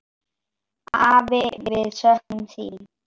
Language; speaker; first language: Icelandic; native; Icelandic